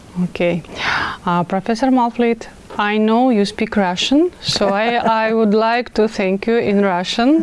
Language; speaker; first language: English; non-native, fluent; Russian